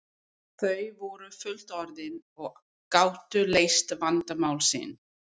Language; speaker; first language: Icelandic; non-native, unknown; English